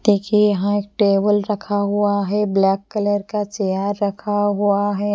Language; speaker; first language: Hindi; non-native, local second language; Bhojpuri